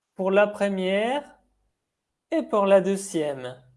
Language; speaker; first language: French; non-native, fluent; Spanish